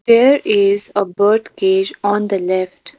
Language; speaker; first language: English; non-native, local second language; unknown